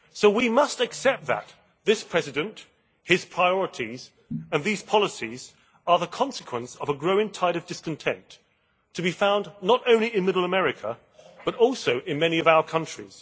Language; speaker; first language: English; native; English